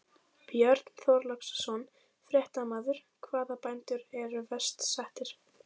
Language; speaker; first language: Icelandic; native; Icelandic